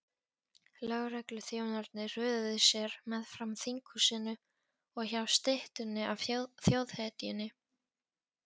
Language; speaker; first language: Icelandic; non-native, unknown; Polish